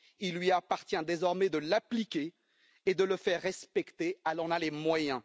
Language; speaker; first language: French; native; French